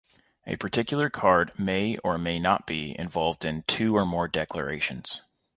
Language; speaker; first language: English; native; English